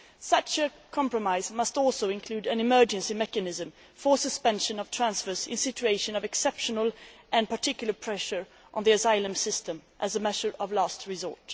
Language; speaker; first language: English; non-native, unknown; Swedish